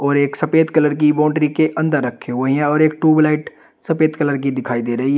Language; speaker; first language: Hindi; native; Hindi